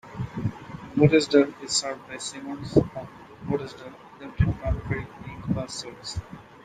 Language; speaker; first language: English; non-native, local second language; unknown